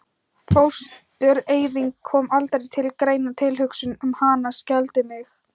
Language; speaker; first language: Icelandic; non-native, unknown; Thai